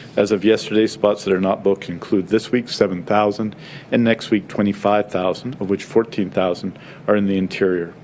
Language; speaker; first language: English; native; English